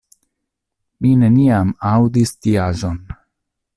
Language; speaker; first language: Esperanto; non-native, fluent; Italian